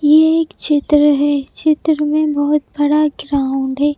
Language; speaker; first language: Hindi; native; Hindi